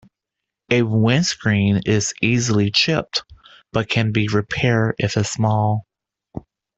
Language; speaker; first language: English; native; English